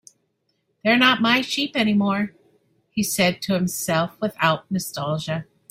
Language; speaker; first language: English; native; English